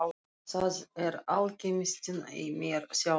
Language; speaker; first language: Icelandic; non-native, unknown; Russian